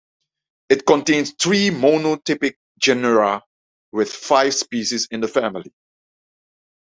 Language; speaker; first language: English; non-native, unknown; Dutch